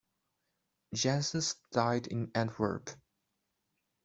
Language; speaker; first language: English; non-native, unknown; Chinese